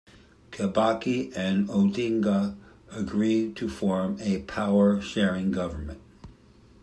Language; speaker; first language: English; native; English